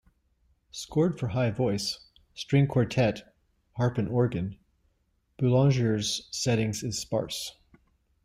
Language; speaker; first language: English; native; English